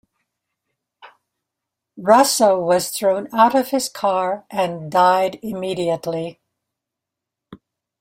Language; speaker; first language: English; native; English